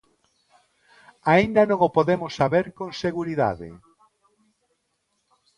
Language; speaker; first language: Galician; non-native, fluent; Spanish